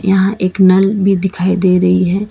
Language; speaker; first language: Hindi; non-native, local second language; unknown